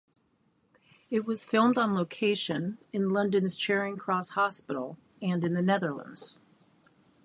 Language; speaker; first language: English; native; English